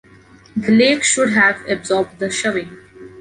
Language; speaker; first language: English; non-native, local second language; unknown